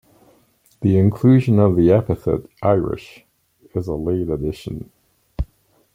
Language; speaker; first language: English; native; English